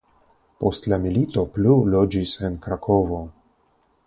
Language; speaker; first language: Esperanto; non-native, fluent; Russian